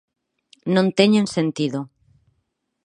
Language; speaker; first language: Galician; non-native, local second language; Spanish